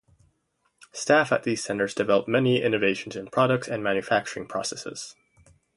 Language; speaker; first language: English; native; English